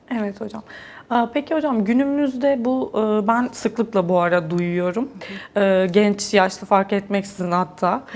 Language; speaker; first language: Turkish; native; Turkish